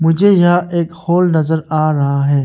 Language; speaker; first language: Hindi; early bilingual, other home language; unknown